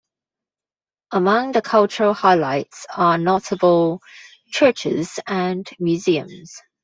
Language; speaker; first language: English; non-native, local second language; Cantonese